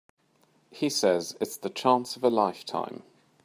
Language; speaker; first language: English; native; English